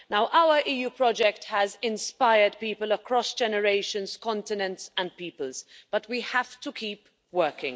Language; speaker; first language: English; non-native, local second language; Maltese